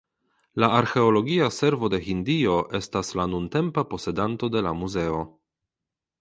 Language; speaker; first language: Esperanto; non-native, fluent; Polish